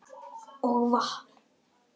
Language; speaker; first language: Icelandic; native; Icelandic